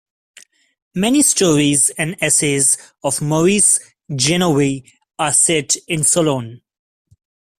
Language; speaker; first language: English; non-native, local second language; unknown